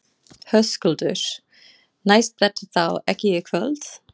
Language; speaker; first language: Icelandic; non-native, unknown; English